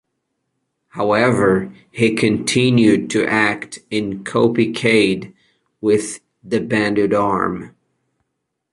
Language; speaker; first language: English; native; English